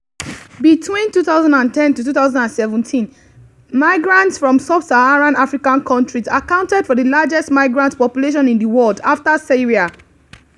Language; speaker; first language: English; non-native, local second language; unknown